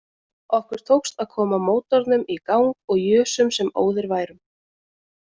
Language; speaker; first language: Icelandic; native; Icelandic